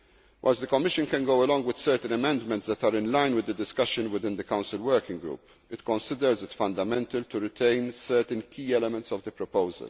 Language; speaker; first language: English; non-native, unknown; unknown